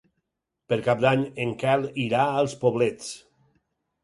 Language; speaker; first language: Catalan; native; Catalan